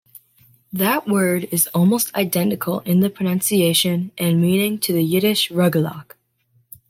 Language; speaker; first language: English; native; English